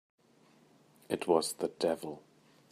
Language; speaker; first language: English; native; English